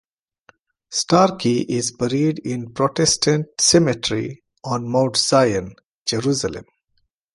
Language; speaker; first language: English; non-native, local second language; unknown